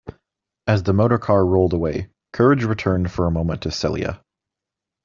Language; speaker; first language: English; native; English